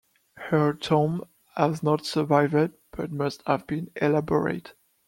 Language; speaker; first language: English; non-native, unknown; French